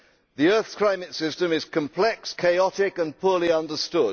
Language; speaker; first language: English; native; English